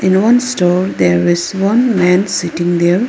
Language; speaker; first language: English; non-native, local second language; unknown